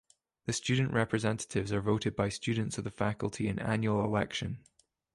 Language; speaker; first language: English; native; English